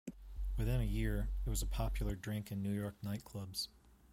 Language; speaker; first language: English; native; English